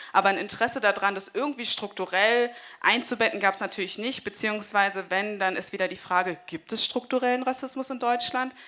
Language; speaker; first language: German; native; German